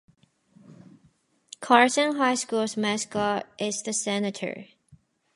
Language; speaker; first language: English; native; English